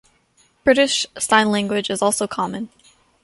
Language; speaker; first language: English; native; English